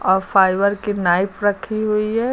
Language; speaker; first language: Hindi; native; Hindi